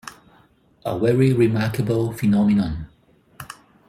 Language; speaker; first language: English; non-native, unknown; Thai